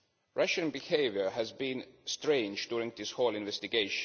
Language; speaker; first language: English; non-native, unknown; Estonian